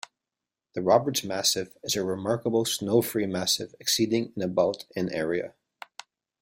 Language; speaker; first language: English; native; English